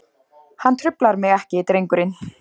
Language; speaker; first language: Icelandic; native; Icelandic